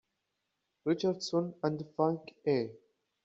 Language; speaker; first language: English; native; English